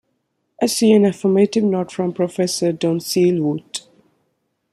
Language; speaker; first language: English; non-native, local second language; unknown